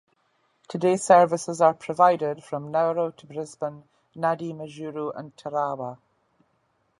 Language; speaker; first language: English; native; English